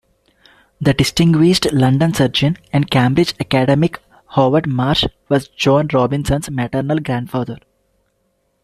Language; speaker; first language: English; non-native, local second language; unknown